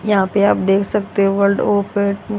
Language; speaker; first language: Hindi; native; Hindi